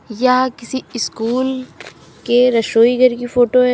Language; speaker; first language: Hindi; native; Hindi